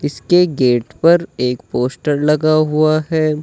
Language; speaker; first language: Hindi; native; Hindi